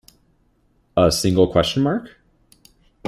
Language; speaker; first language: English; native; English